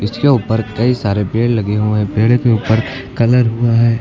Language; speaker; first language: Hindi; native; Hindi